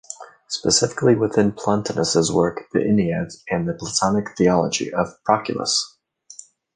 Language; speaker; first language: English; native; English